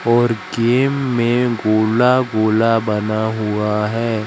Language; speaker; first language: Hindi; native; Hindi